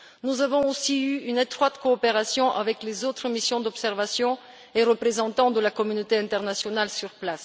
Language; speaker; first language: French; non-native, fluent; Bulgarian